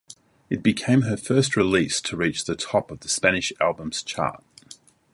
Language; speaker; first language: English; native; English